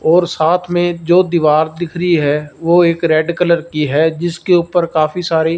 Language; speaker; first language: Hindi; non-native, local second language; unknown